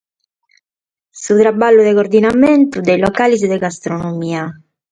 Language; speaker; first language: Sardinian; native; Sardinian